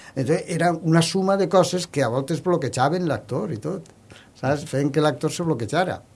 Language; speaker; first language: Catalan; non-native, local second language; Spanish